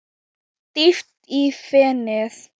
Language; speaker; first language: Icelandic; non-native, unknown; Thai